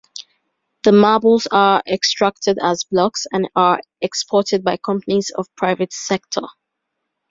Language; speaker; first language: English; native; English